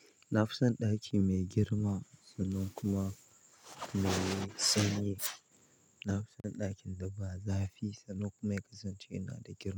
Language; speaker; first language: Hausa; native; Hausa